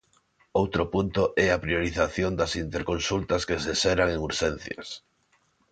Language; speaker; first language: Galician; non-native, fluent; Spanish